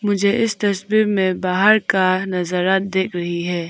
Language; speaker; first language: Hindi; non-native, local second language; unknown